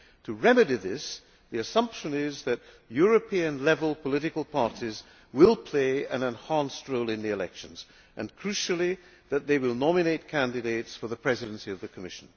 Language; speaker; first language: English; non-native, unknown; Hungarian